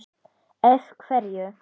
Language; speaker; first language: Icelandic; native; Icelandic